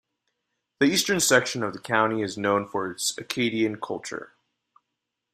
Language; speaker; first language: English; non-native, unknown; Spanish